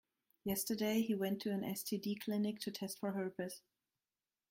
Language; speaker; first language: English; non-native, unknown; German